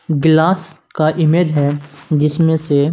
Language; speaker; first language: Hindi; non-native, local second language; Punjabi